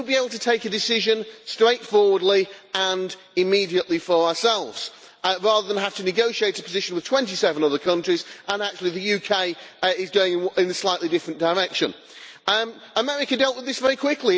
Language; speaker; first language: English; native; English